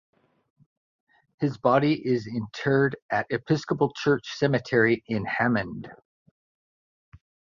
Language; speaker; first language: English; native; English